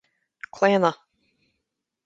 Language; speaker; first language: Irish; native; Irish